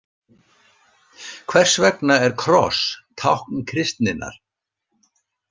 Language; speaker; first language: Icelandic; native; Icelandic